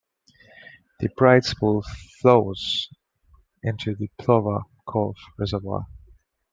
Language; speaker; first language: English; non-native, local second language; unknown